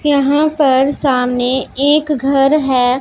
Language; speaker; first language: Hindi; non-native, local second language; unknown